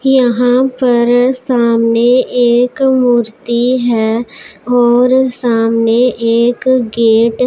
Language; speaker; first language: Hindi; non-native, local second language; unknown